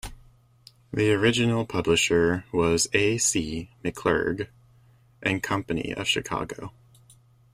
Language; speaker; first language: English; native; English